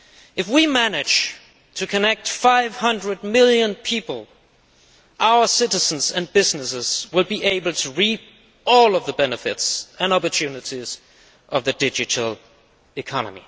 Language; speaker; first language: English; non-native, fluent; Danish